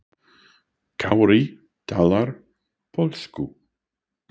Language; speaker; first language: Icelandic; non-native, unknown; English